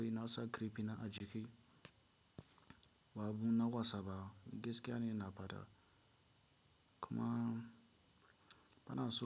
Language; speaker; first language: Hausa; non-native, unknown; Tiv